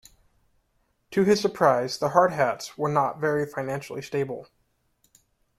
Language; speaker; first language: English; native; English